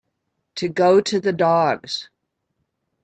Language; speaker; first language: English; native; English